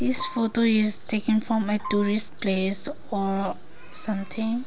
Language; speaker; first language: English; non-native, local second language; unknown